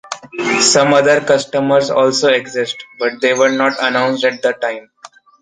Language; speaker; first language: English; non-native, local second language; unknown